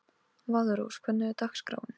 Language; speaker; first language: Icelandic; non-native, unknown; Polish